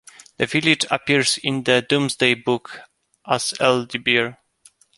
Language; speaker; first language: English; non-native, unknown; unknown